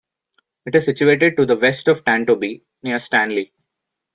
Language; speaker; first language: English; non-native, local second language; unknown